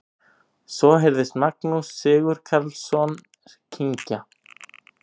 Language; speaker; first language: Icelandic; native; Icelandic